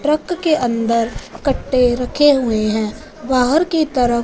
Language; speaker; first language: Hindi; non-native, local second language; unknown